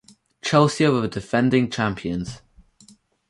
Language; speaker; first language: English; native; English